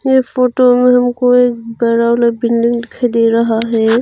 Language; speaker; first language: Hindi; non-native, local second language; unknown